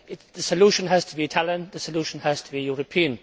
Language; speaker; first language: English; native; English